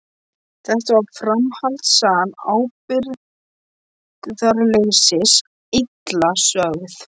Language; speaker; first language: Icelandic; non-native, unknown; Polish